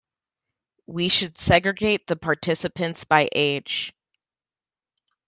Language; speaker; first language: English; native; English